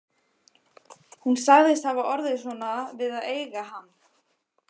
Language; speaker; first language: Icelandic; native; Icelandic